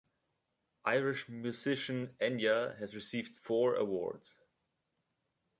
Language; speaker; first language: English; native; English